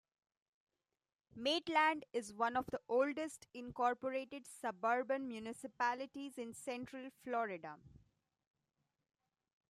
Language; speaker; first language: English; non-native, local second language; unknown